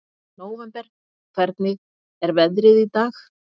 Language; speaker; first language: Icelandic; native; Icelandic